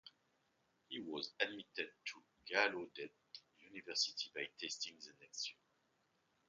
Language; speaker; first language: English; non-native, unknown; French